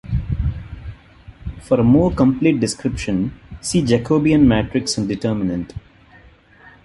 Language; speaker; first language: English; non-native, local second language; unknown